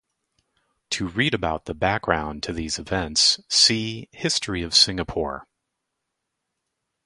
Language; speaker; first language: English; native; English